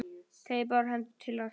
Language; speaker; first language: Icelandic; native; Icelandic